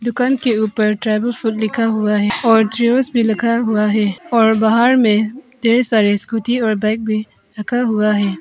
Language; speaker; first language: Hindi; non-native, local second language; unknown